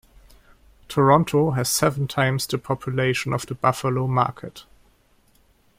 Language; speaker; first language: English; non-native, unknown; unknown